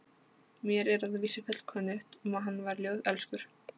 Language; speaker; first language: Icelandic; non-native, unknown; Polish